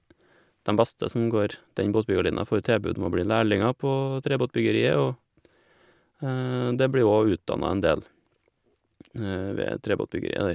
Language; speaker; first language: Norwegian; native; Norwegian